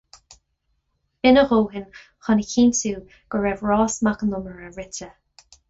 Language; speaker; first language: Irish; non-native, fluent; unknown